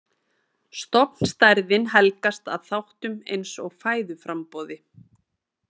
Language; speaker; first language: Icelandic; native; Icelandic